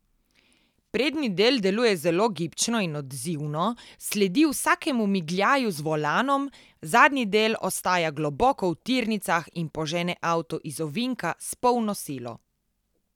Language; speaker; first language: Slovenian; native; Slovenian